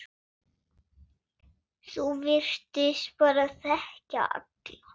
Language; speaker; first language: Icelandic; non-native, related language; Swedish